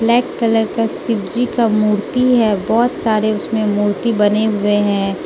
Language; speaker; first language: Hindi; non-native, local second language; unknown